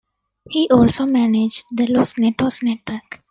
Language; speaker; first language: English; non-native, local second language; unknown